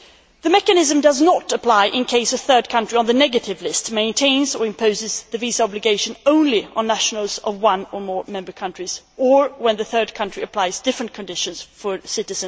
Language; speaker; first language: English; non-native, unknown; Swedish